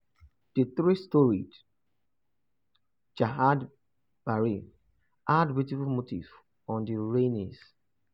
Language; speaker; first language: English; non-native, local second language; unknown